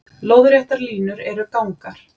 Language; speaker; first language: Icelandic; native; Icelandic